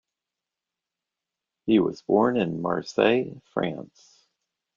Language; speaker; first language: English; native; English